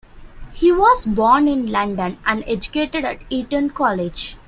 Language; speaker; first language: English; non-native, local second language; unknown